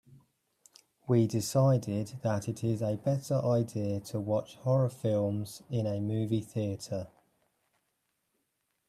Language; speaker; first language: English; native; English